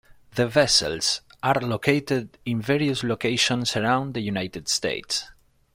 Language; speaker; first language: English; non-native, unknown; Spanish